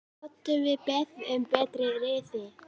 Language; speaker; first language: Icelandic; native; Icelandic